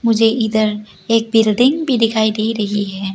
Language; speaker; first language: Hindi; early bilingual, other home language; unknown